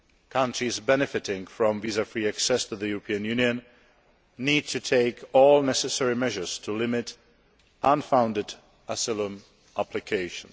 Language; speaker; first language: English; non-native, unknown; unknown